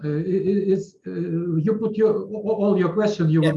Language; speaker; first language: English; non-native, learner; Russian